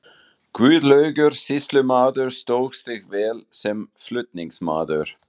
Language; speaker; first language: Icelandic; non-native, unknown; German